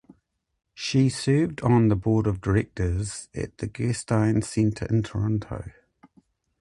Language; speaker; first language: English; native; English